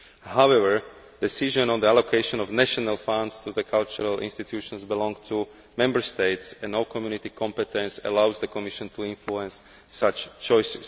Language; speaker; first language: English; non-native, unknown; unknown